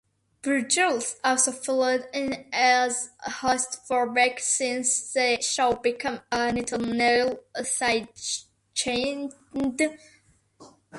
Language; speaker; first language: English; non-native, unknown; Georgian